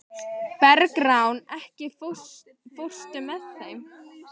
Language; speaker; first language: Icelandic; native; Icelandic